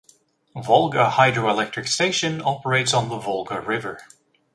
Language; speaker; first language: English; native; English